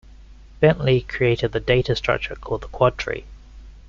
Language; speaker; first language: English; native; English